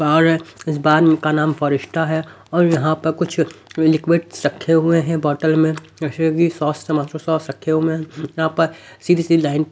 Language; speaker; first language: Hindi; native; Hindi